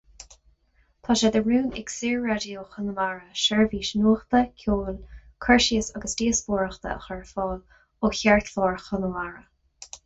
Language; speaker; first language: Irish; non-native, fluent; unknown